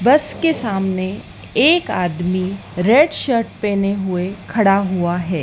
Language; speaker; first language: Hindi; native; Hindi